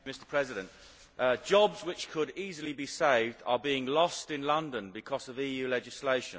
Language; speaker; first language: English; native; English